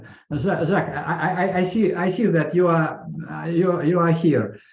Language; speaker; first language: English; non-native, learner; Russian